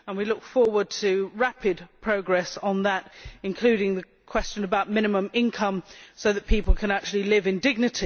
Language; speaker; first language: English; native; English